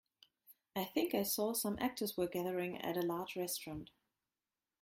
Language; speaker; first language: English; non-native, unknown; German